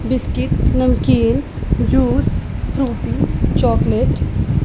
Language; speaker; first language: Hindi; non-native, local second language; Punjabi